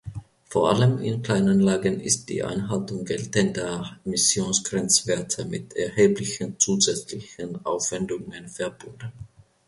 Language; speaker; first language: German; non-native, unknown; Finnish